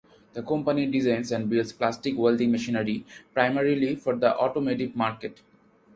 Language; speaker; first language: English; non-native, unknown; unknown